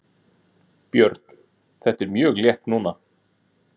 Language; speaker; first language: Icelandic; native; Icelandic